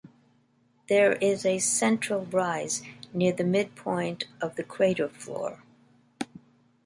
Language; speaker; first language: English; native; English